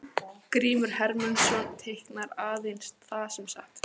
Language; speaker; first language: Icelandic; non-native, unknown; Polish